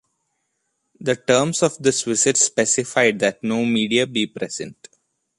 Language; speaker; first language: English; non-native, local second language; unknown